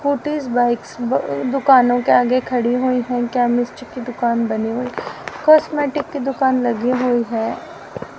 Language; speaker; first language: Hindi; native; Hindi